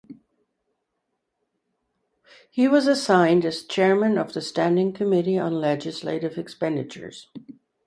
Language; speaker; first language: English; native; English